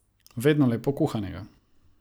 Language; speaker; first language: Slovenian; non-native, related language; Croatian